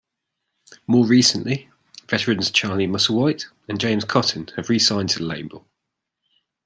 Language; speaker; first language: English; native; English